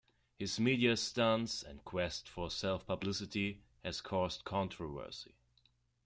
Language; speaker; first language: English; non-native, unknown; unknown